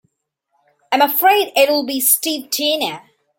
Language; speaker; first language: English; non-native, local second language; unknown